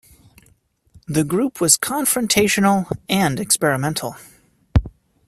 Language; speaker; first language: English; native; English